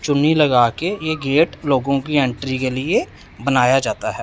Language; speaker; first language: Hindi; non-native, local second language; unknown